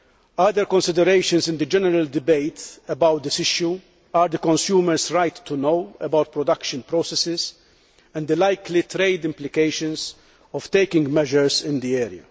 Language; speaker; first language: English; non-native, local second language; Maltese